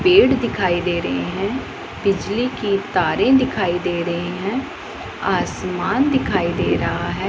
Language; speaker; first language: Hindi; non-native, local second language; Punjabi